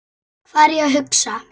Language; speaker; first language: Icelandic; native; Icelandic